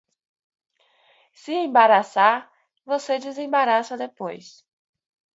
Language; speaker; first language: Portuguese; native; Portuguese